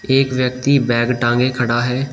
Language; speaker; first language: Hindi; native; Hindi